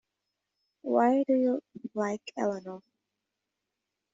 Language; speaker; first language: English; native; English